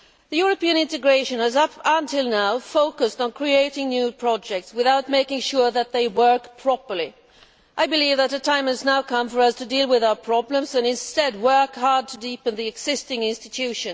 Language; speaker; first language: English; non-native, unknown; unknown